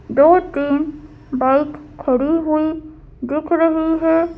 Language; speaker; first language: Hindi; native; Hindi